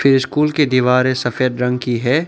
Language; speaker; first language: Hindi; non-native, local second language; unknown